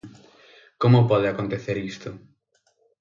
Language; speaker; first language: Galician; native; Galician